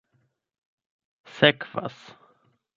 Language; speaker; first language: Esperanto; non-native, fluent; German